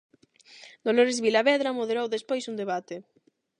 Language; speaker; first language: Galician; non-native, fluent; Spanish